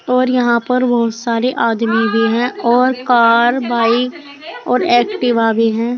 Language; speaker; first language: Hindi; native; Hindi